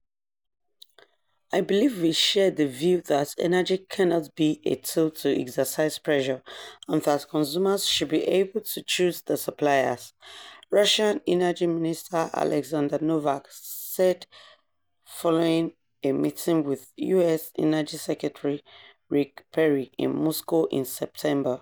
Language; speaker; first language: English; non-native, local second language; Yoruba